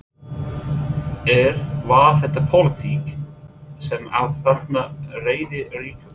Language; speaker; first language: Icelandic; non-native, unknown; English